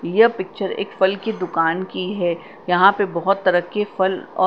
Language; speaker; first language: Hindi; non-native, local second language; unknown